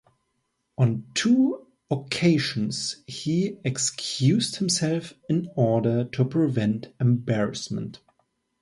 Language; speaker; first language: English; non-native, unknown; German